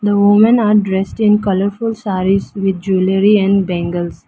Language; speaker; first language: English; non-native, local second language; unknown